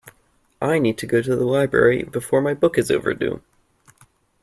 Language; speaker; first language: English; native; English